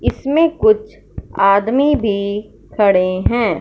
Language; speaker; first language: Hindi; non-native, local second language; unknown